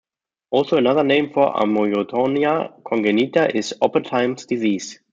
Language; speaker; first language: English; non-native, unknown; German